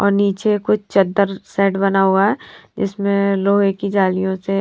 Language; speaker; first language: Hindi; native; Hindi